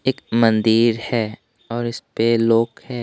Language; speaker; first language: Hindi; non-native, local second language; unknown